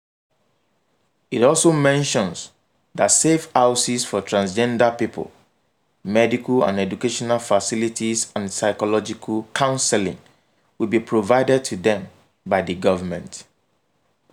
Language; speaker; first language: English; non-native, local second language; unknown